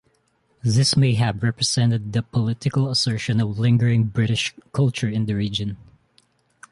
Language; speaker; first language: English; non-native, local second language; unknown